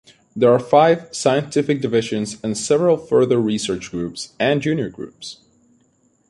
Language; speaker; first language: English; native; English